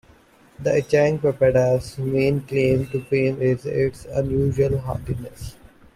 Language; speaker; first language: English; non-native, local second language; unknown